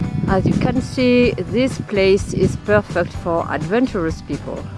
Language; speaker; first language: English; non-native, learner; French